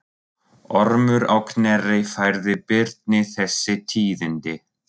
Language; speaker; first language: Icelandic; non-native, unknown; German